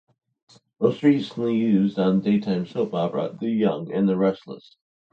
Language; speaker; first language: English; native; English